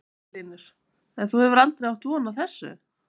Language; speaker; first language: Icelandic; native; Icelandic